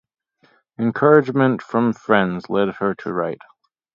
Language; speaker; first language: English; native; English